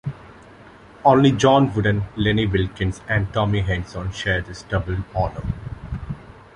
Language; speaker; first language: English; non-native, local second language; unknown